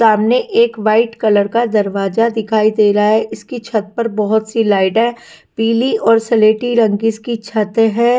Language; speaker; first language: Hindi; non-native, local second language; Punjabi